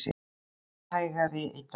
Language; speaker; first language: Icelandic; native; Icelandic